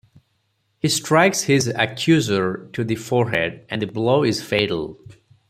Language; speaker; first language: English; non-native, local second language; Odia